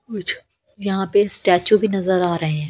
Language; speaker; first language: Hindi; native; Hindi